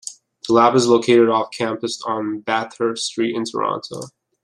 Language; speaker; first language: English; native; English